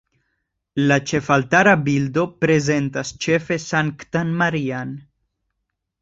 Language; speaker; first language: Esperanto; non-native, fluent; Spanish